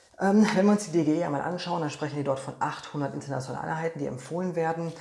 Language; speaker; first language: German; non-native, fluent; Polish